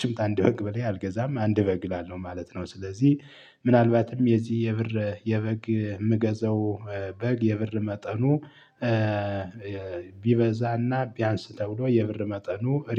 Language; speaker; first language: Amharic; native; Amharic